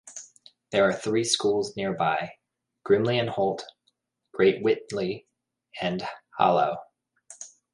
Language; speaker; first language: English; native; English